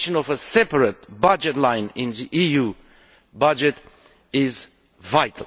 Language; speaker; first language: English; non-native, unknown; Romanian